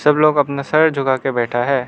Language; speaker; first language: Hindi; non-native, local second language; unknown